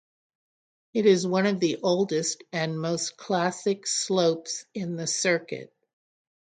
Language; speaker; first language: English; native; English